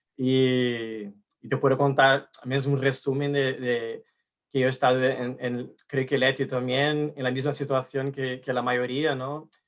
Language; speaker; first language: Spanish; non-native, fluent; Portuguese